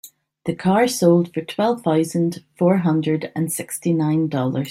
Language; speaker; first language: English; native; English